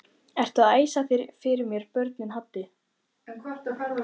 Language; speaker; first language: Icelandic; native; Icelandic